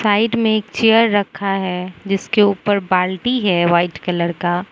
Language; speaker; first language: Hindi; non-native, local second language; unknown